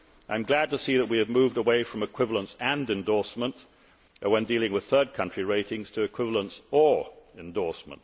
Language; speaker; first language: English; native; English